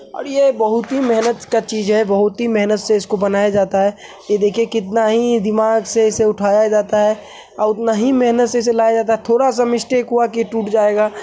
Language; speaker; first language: Hindi; native; Hindi